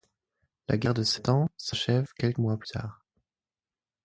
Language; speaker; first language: French; non-native, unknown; German